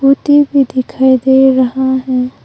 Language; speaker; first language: Hindi; early bilingual, other home language; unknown